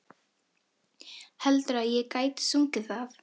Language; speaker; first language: Icelandic; non-native, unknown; Filipino